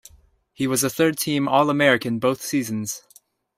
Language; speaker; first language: English; native; English